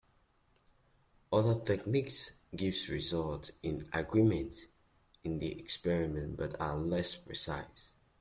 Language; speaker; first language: English; native; English